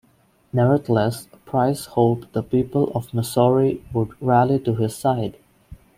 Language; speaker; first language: English; non-native, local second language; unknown